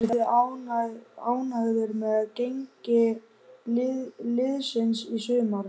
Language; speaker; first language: Icelandic; native; Icelandic